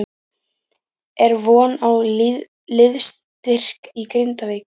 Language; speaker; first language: Icelandic; native; Icelandic